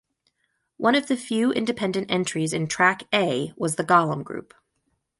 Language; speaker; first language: English; native; English